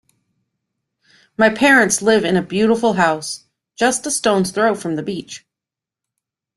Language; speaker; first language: English; native; English